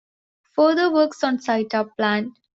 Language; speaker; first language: English; non-native, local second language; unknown